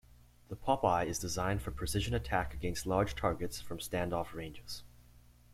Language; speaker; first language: English; native; English